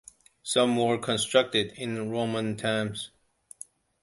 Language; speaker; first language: English; non-native, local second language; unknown